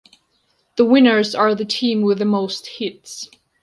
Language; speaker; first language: English; non-native, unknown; Georgian